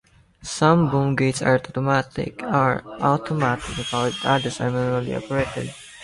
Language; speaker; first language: English; non-native, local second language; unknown